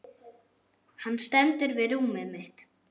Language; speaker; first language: Icelandic; non-native, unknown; German